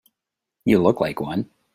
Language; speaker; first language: English; native; English